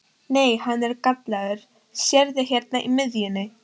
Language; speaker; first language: Icelandic; non-native, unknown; Polish